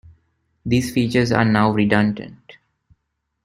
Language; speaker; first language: English; non-native, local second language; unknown